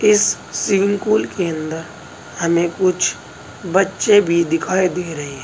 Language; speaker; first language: Hindi; native; Hindi